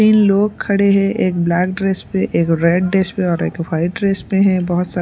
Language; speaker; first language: Hindi; non-native, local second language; Punjabi